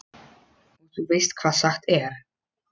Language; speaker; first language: Icelandic; non-native, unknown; Polish